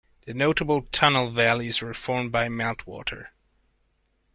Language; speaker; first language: English; non-native, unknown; Hungarian